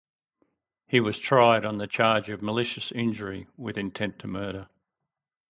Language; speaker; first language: English; native; English